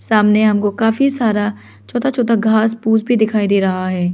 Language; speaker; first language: Hindi; non-native, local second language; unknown